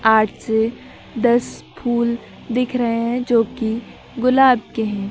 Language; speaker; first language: Hindi; native; Hindi